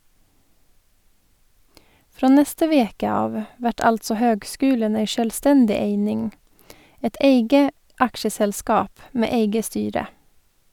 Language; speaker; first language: Norwegian; non-native, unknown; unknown